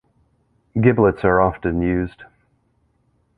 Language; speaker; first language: English; native; English